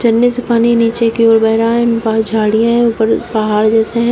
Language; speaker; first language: Hindi; native; Hindi